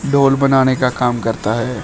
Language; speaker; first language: Hindi; native; Hindi